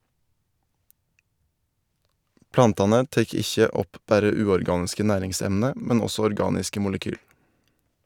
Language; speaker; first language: Norwegian; native; Norwegian